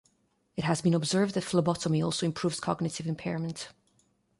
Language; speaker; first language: English; non-native, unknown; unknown